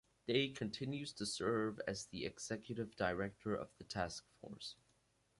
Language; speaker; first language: English; native; English